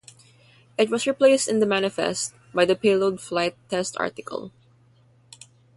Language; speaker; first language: English; non-native, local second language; Filipino